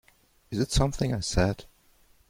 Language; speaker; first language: English; non-native, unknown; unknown